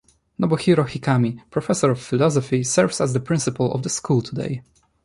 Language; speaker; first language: English; non-native, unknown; Polish